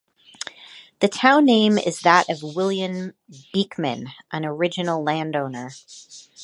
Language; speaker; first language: English; native; English